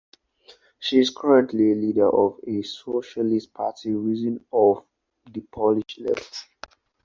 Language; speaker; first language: English; non-native, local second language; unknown